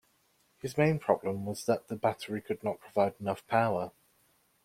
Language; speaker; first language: English; native; English